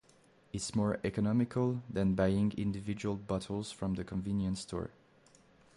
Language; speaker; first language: English; non-native, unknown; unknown